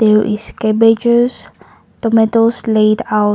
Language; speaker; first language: English; non-native, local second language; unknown